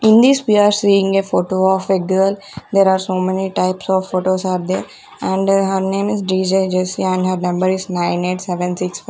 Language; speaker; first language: English; non-native, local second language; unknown